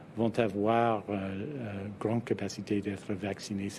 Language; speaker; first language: French; non-native, fluent; English